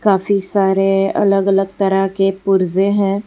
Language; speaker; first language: Hindi; non-native, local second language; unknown